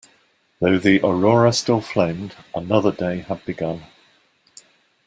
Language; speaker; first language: English; native; English